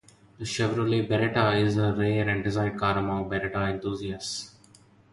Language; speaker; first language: English; non-native, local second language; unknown